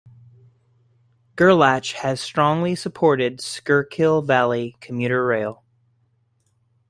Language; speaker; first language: English; native; English